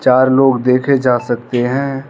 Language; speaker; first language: Hindi; non-native, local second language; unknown